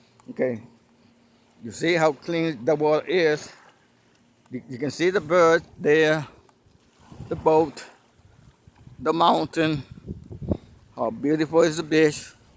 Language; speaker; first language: English; non-native, fluent; Spanish